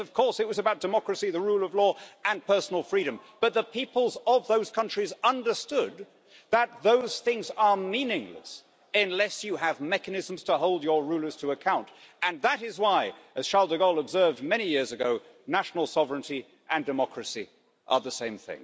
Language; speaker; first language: English; native; English